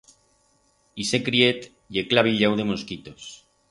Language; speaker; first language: Aragonese; non-native, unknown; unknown